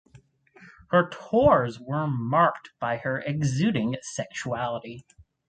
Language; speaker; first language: English; native; English